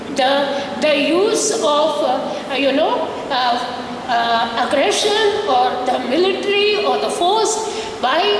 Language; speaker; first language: English; non-native, local second language; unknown